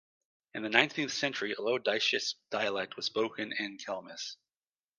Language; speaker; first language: English; native; English